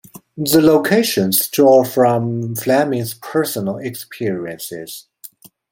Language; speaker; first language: English; non-native, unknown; Chinese